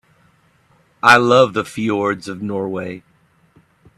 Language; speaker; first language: English; native; English